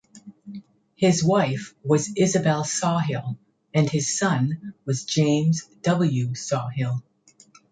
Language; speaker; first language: English; native; English